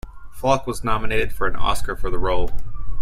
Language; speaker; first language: English; native; English